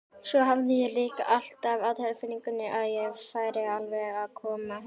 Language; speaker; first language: Icelandic; native; Icelandic